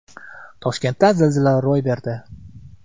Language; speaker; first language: Uzbek; non-native, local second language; Kara-Kalpak